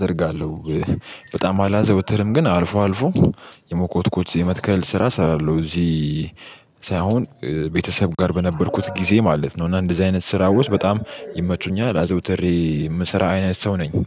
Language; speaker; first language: Amharic; native; Amharic